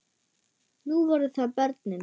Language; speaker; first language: Icelandic; non-native, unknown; German